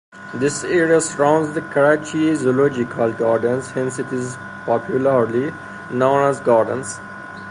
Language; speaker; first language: English; non-native, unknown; Persian